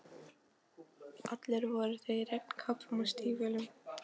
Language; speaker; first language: Icelandic; non-native, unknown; Polish